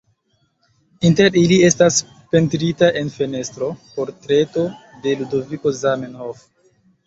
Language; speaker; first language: Esperanto; non-native, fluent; Chinese